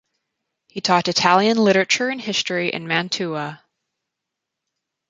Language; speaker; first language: English; native; English